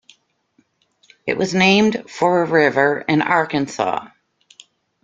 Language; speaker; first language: English; native; English